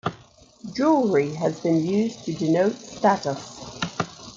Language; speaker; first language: English; native; English